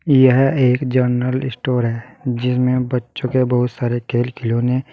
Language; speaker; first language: Hindi; native; Hindi